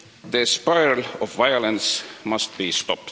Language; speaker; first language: English; non-native, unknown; Estonian